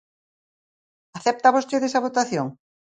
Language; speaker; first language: Galician; native; Galician